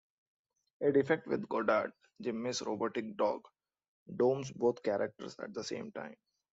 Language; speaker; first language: English; non-native, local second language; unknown